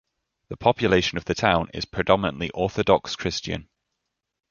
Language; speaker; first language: English; native; English